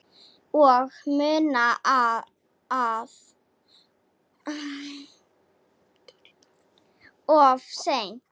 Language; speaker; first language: Icelandic; non-native, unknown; Slovak